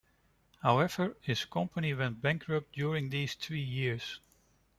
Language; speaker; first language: English; non-native, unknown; Dutch